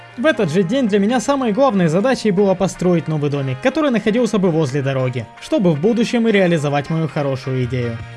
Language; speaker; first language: Russian; native; Russian